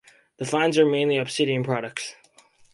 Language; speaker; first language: English; native; English